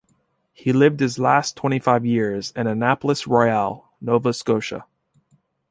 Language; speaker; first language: English; native; English